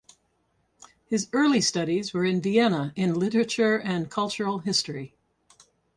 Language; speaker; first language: English; native; English